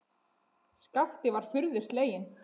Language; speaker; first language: Icelandic; native; Icelandic